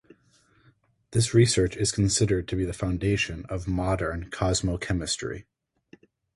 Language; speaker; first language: English; native; English